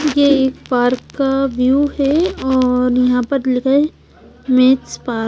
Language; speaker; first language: Hindi; non-native, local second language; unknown